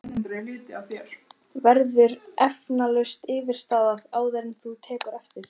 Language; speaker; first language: Icelandic; native; Icelandic